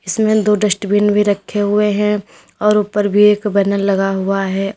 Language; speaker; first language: Hindi; native; Hindi